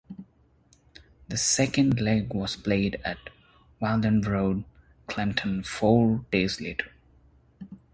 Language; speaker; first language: English; non-native, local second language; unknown